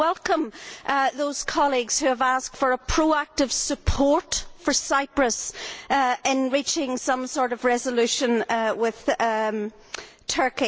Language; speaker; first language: English; native; English